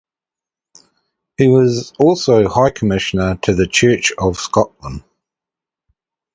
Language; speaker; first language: English; native; English